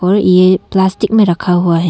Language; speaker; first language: Hindi; non-native, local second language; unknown